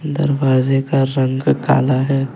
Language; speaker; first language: Hindi; non-native, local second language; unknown